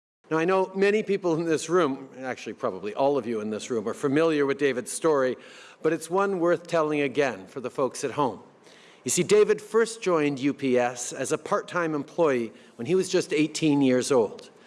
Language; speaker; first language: English; native; English